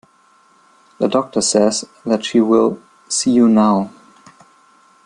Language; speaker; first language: English; non-native, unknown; German